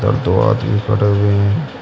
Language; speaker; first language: Hindi; native; Hindi